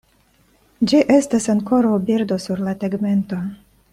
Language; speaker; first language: Esperanto; non-native, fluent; Russian